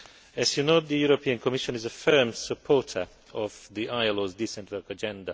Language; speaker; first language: English; non-native, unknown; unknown